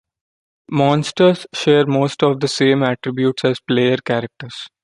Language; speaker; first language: English; non-native, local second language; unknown